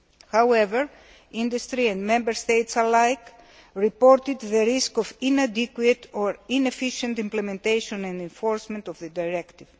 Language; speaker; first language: English; non-native, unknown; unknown